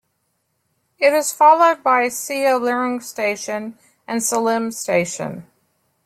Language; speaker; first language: English; native; English